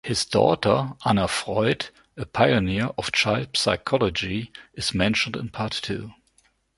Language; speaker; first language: English; non-native, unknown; German